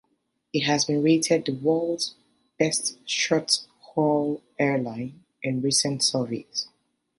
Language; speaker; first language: English; native; English